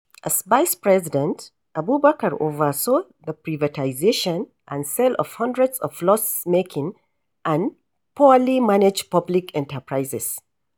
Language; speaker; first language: English; non-native, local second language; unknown